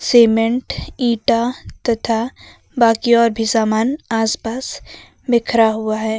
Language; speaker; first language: Hindi; native; Hindi